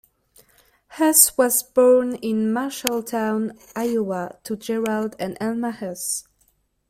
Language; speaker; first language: English; non-native, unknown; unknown